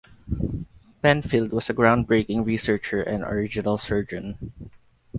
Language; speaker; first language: English; non-native, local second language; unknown